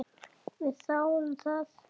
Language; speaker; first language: Icelandic; native; Icelandic